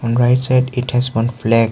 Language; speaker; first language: English; non-native, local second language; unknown